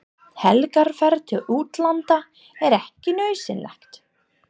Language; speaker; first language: Icelandic; non-native, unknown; English